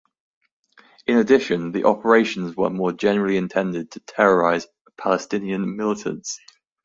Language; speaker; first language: English; native; English